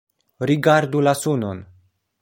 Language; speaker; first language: Esperanto; non-native, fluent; Polish